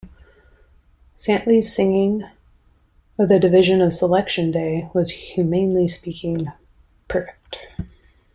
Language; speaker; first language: English; native; English